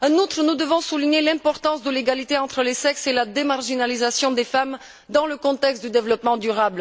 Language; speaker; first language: French; non-native, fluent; Bulgarian